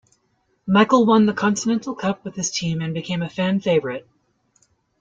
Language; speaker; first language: English; native; English